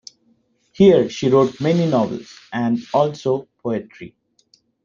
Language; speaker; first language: English; non-native, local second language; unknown